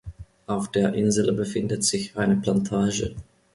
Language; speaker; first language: German; non-native, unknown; Finnish